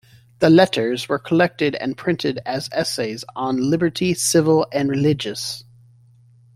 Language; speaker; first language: English; native; English